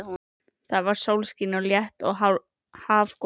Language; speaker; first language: Icelandic; native; Icelandic